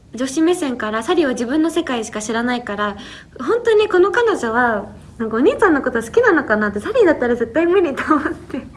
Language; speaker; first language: Japanese; early bilingual, heritage; Japanese